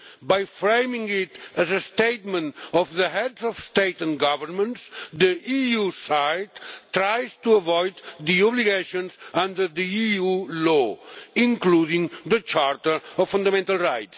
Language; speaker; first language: English; non-native, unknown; Catalan